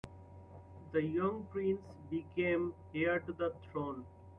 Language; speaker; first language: English; non-native, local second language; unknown